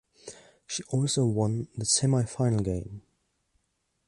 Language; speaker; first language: English; non-native, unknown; German